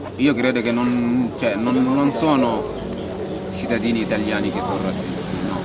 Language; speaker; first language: Italian; non-native, fluent; Arabic